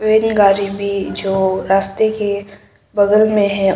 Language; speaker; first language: Hindi; early bilingual, other home language; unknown